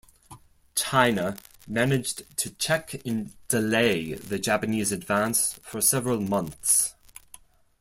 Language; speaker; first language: English; non-native, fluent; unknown